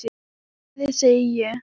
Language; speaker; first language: Icelandic; non-native, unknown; Thai